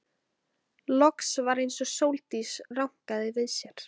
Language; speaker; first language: Icelandic; native; Icelandic